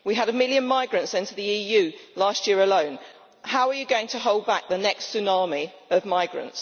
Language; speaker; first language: English; native; English